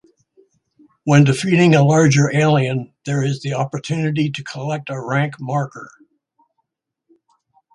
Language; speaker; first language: English; native; English